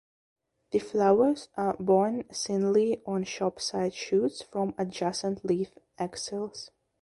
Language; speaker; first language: English; non-native, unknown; Belarusian